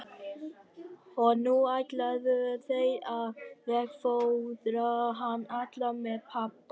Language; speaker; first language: Icelandic; non-native, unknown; Vietnamese